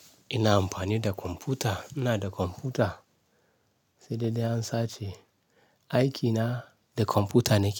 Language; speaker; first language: Hausa; non-native, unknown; Yoruba